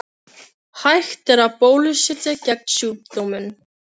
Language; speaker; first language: Icelandic; non-native, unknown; Filipino